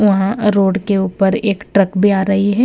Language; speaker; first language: Hindi; non-native, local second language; Punjabi